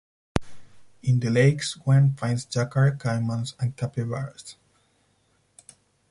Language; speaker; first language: English; non-native, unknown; Spanish